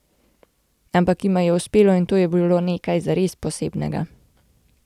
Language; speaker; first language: Slovenian; native; Slovenian